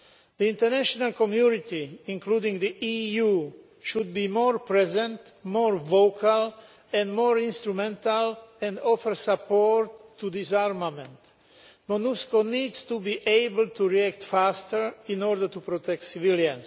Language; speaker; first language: English; non-native, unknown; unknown